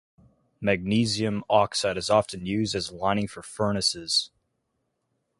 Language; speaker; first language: English; native; English